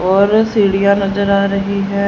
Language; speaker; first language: Hindi; native; Hindi